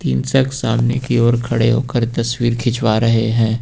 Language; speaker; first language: Hindi; native; Hindi